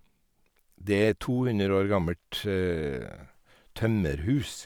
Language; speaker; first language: Norwegian; native; Norwegian